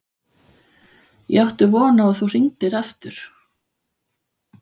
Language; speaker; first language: Icelandic; non-native, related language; Danish